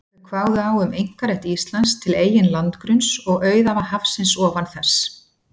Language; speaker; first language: Icelandic; native; Icelandic